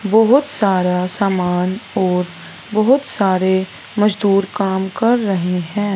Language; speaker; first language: Hindi; non-native, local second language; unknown